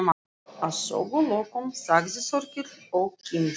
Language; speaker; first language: Icelandic; non-native, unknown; Russian